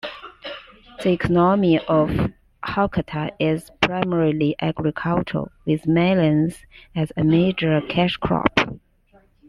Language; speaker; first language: English; non-native, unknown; Chinese